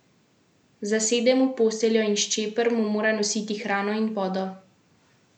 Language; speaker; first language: Slovenian; native; Slovenian